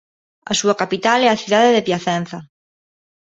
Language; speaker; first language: Galician; non-native, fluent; Spanish